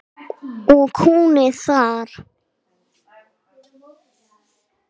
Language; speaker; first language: Icelandic; non-native, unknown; English